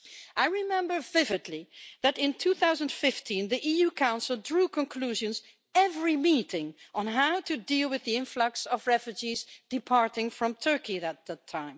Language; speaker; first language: English; non-native, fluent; Dutch